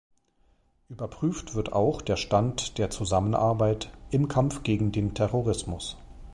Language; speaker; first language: German; native; German